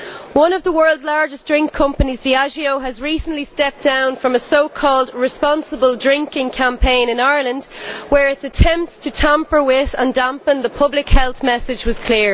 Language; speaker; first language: English; native; English